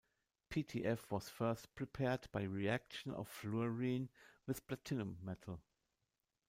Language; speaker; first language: English; non-native, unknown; German